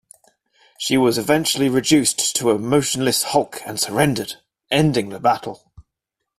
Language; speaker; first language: English; native; English